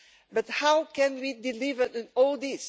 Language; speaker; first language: English; non-native, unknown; Portuguese